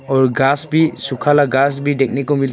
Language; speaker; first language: Hindi; non-native, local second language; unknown